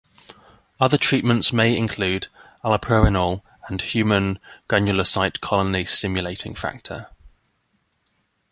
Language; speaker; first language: English; native; English